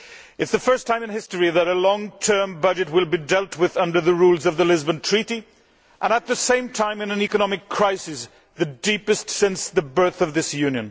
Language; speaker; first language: English; non-native, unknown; Swedish